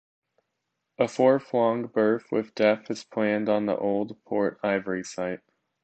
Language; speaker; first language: English; native; English